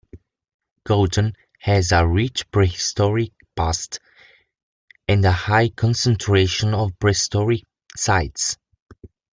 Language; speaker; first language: English; non-native, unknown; Italian